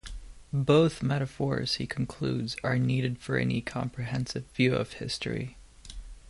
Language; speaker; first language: English; native; English